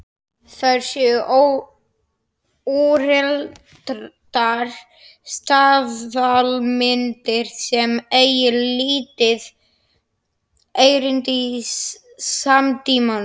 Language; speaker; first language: Icelandic; non-native, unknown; Slovak